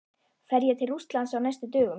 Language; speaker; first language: Icelandic; native; Icelandic